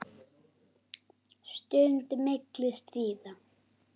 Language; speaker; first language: Icelandic; native; Icelandic